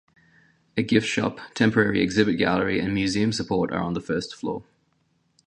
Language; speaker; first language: English; native; English